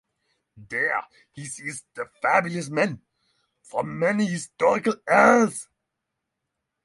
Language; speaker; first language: English; non-native, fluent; Norwegian